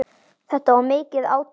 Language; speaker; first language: Icelandic; native; Icelandic